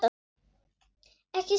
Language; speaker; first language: Icelandic; native; Icelandic